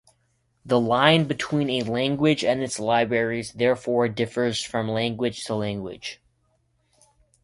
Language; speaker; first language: English; native; English